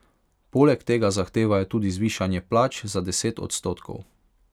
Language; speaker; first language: Slovenian; non-native, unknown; Hungarian